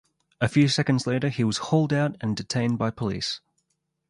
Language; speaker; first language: English; native; English